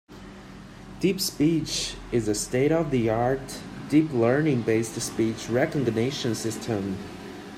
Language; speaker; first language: English; non-native, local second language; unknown